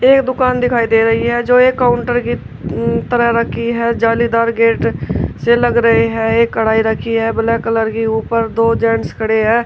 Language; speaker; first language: Hindi; native; Hindi